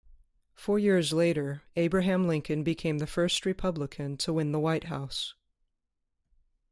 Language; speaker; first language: English; native; English